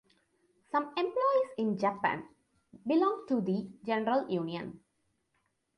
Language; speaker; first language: English; non-native, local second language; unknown